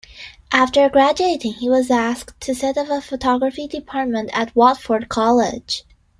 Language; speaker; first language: English; non-native, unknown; Chinese